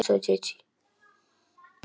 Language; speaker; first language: Icelandic; non-native, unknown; Polish